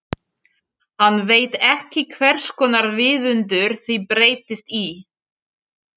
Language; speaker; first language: Icelandic; non-native, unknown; French